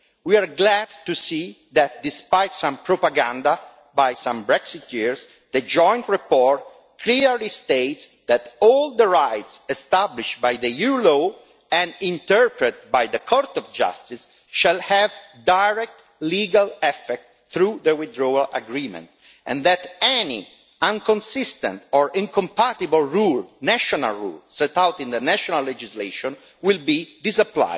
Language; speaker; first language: English; non-native, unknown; Italian